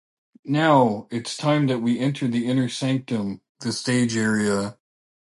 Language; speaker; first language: English; native; English